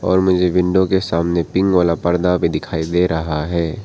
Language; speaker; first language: Hindi; non-native, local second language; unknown